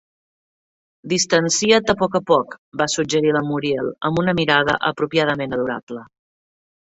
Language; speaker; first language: Catalan; native; Catalan